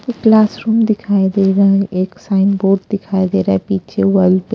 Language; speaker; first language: Hindi; non-native, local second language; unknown